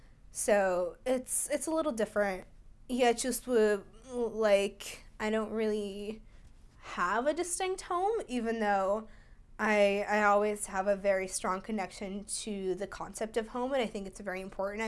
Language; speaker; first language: English; early bilingual, other home language; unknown